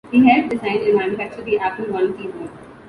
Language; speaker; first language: English; non-native, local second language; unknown